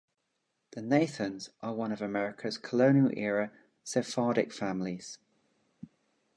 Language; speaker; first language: English; native; English